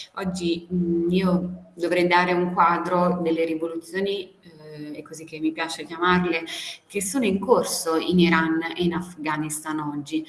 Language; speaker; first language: Italian; native; Italian